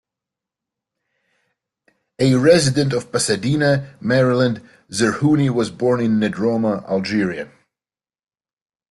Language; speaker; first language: English; native; English